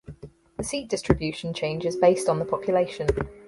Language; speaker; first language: English; native; English